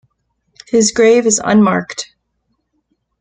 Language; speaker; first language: English; native; English